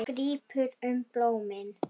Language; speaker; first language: Icelandic; native; Icelandic